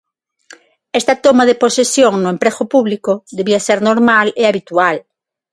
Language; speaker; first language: Galician; non-native, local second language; Spanish